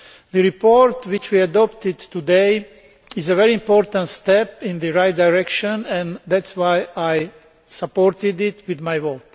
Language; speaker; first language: English; non-native, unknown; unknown